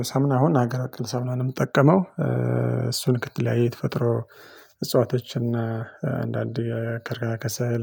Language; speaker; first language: Amharic; non-native, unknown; Tigrinya